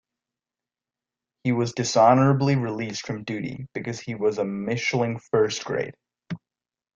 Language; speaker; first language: English; native; English